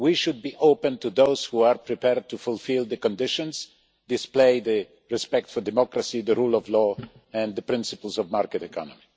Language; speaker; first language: English; non-native, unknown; Polish